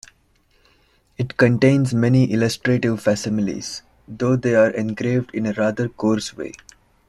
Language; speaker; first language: English; non-native, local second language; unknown